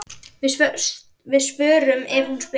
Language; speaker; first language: Icelandic; native; Icelandic